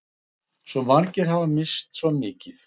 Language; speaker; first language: Icelandic; non-native, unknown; Russian